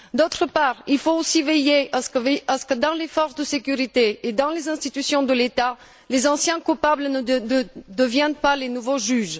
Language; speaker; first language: French; non-native, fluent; Bulgarian